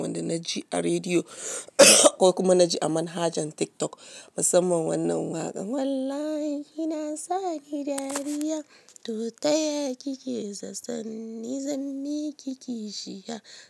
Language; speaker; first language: Hausa; non-native, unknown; Yoruba